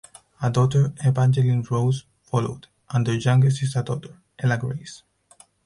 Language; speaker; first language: English; non-native, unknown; Spanish